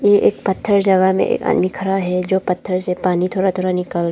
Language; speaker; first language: Hindi; non-native, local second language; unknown